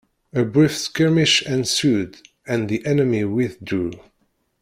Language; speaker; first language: English; non-native, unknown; Kabyle